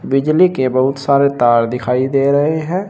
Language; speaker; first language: Hindi; native; Hindi